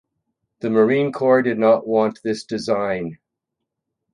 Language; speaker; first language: English; native; English